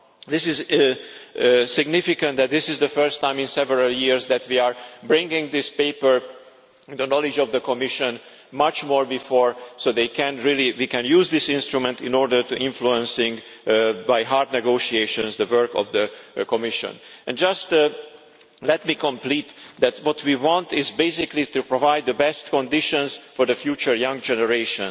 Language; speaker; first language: English; non-native, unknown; Hungarian